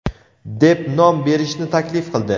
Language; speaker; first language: Uzbek; native; Uzbek